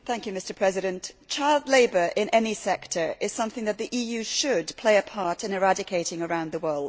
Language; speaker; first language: English; native; English